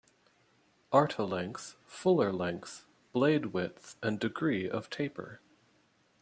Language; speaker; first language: English; native; English